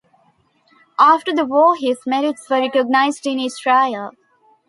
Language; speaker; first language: English; non-native, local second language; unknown